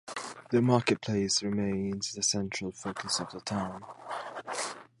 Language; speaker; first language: English; native; English